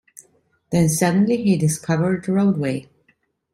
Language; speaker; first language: English; non-native, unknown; Italian